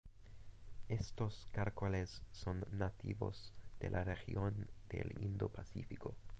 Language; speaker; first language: Spanish; non-native, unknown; English